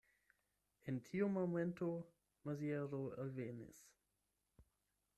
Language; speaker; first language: Esperanto; non-native, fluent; German